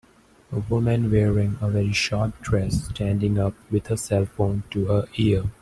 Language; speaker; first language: English; non-native, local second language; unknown